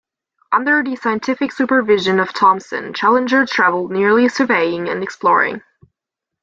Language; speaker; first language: English; non-native, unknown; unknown